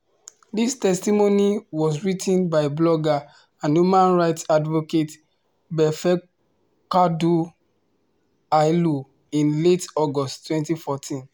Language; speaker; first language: English; non-native, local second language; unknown